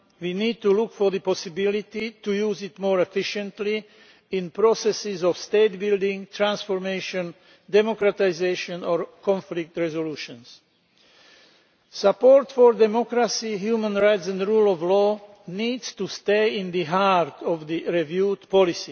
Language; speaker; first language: English; non-native, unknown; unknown